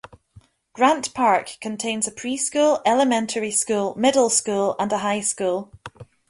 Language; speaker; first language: English; native; English